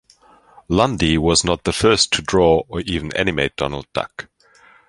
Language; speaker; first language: English; non-native, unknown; German